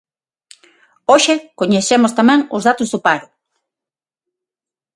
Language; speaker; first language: Galician; non-native, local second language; Spanish